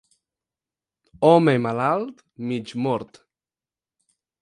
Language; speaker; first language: Catalan; non-native, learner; Spanish